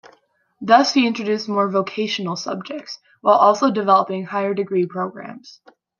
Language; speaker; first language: English; native; English